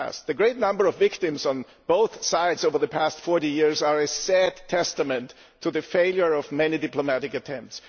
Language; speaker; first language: English; non-native, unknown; German